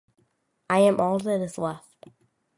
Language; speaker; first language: English; native; English